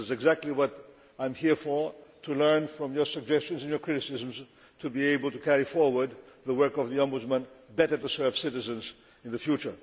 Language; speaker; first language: English; non-native, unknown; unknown